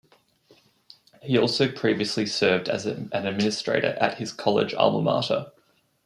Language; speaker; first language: English; native; English